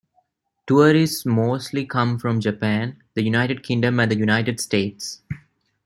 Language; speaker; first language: English; non-native, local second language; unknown